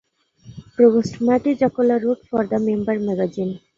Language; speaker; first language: English; non-native, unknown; Bangla